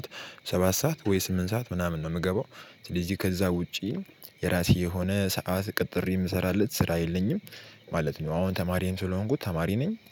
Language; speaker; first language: Amharic; native; Amharic